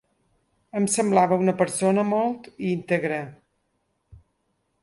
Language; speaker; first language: Catalan; native; Catalan